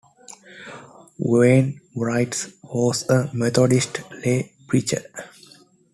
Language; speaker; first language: English; non-native, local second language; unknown